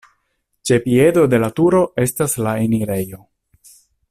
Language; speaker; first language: Esperanto; non-native, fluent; Italian